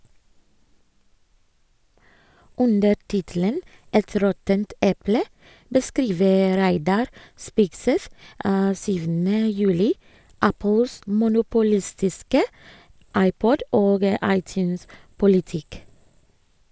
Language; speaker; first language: Norwegian; non-native, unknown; Ga